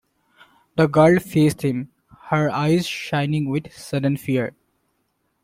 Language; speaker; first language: English; non-native, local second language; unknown